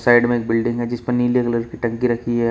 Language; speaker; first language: Hindi; native; Hindi